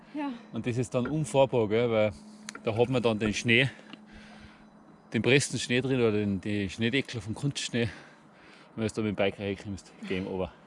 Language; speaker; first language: German; native; German